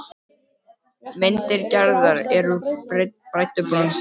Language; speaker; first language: Icelandic; native; Icelandic